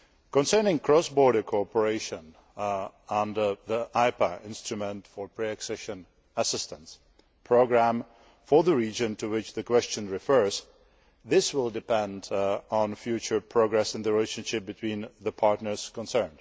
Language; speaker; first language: English; non-native, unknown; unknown